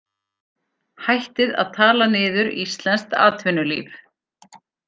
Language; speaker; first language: Icelandic; native; Icelandic